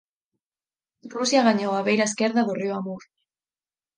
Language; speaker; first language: Galician; native; Galician